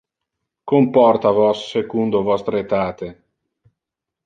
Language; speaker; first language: Interlingua; non-native, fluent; Italian